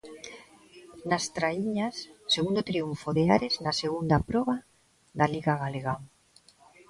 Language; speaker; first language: Galician; non-native, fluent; Spanish